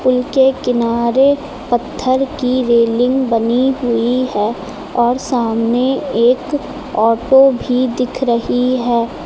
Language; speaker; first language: Hindi; native; Hindi